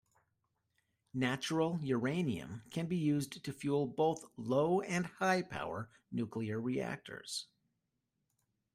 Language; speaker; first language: English; native; English